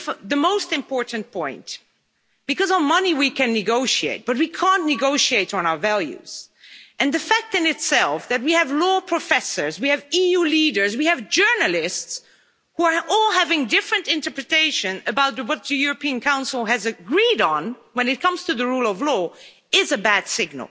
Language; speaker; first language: English; non-native, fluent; Dutch